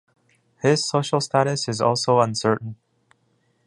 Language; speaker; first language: English; non-native, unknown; Japanese